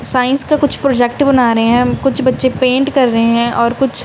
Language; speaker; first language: Hindi; non-native, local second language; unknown